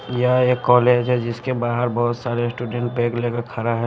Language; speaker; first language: Hindi; non-native, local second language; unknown